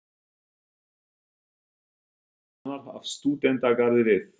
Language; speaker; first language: Icelandic; non-native, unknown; German